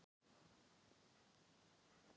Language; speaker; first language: Icelandic; non-native, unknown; Thai